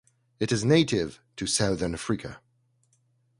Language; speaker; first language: English; non-native, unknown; French